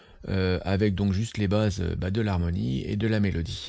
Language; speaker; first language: French; native; French